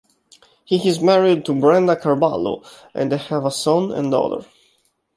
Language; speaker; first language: English; non-native, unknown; Italian